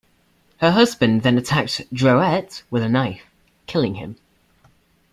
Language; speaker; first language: English; native; English